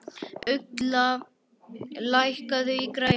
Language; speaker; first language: Icelandic; native; Icelandic